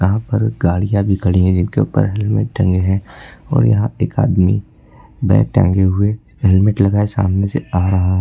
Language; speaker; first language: Hindi; native; Hindi